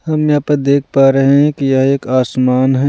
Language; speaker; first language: Hindi; non-native, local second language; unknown